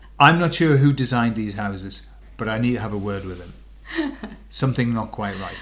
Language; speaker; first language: English; native; English